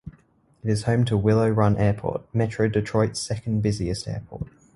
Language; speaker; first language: English; native; English